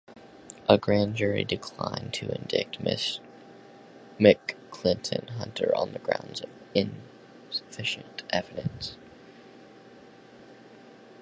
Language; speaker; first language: English; native; English